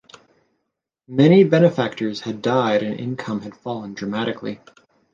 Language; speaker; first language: English; native; English